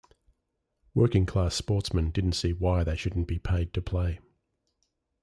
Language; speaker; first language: English; native; English